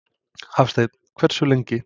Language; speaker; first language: Icelandic; non-native, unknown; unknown